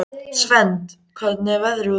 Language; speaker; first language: Icelandic; native; Icelandic